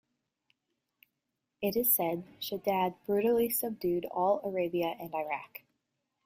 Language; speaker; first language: English; native; English